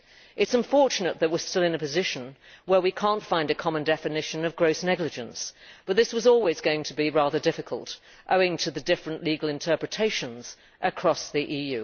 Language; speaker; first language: English; native; English